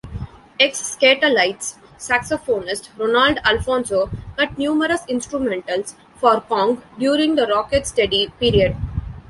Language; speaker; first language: English; non-native, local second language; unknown